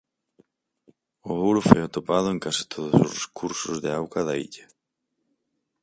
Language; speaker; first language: Galician; native; Galician